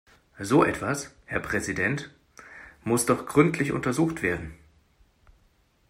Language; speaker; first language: German; native; German